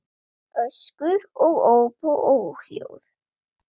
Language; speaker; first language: Icelandic; non-native, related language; Swedish